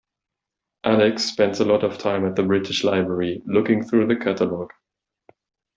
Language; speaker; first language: English; non-native, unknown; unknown